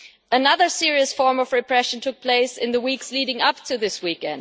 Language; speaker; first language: English; non-native, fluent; German